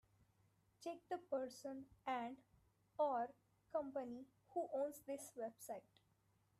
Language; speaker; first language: English; non-native, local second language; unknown